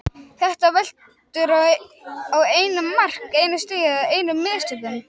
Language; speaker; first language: Icelandic; native; Icelandic